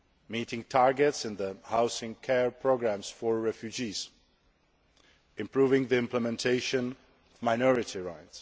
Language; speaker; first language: English; non-native, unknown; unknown